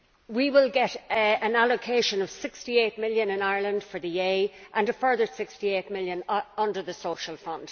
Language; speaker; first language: English; native; English